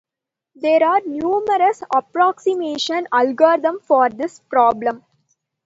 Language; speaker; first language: English; non-native, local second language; Tamil